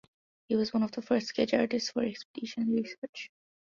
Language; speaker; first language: English; non-native, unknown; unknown